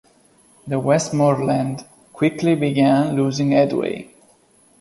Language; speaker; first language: English; non-native, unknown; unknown